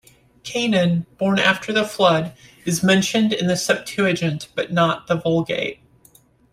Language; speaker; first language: English; native; English